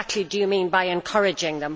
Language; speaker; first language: English; native; English